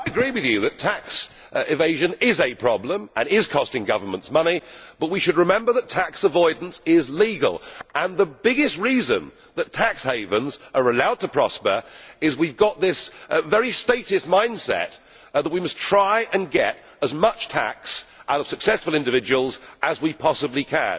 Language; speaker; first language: English; native; English